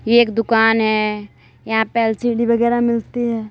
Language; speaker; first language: Hindi; native; Hindi